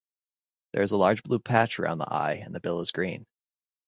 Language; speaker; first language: English; native; English